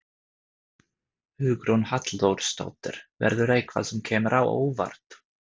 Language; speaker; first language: Icelandic; non-native, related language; Swedish